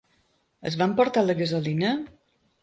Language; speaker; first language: Catalan; native; Catalan